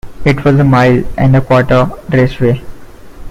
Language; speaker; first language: English; non-native, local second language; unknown